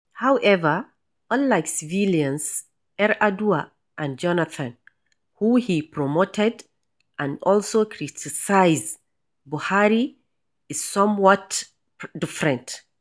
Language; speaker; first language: English; non-native, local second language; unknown